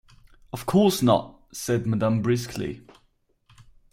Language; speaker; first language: English; non-native, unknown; German